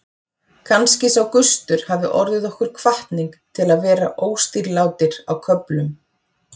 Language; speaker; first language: Icelandic; native; Icelandic